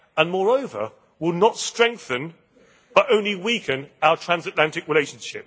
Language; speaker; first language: English; native; English